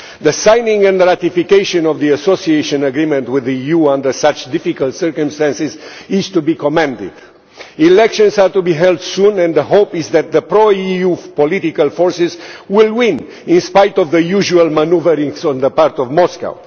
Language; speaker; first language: English; non-native, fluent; Romanian